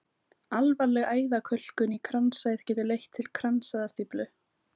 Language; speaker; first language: Icelandic; native; Icelandic